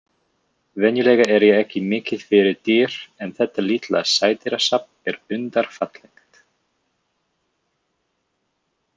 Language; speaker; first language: Icelandic; non-native, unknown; English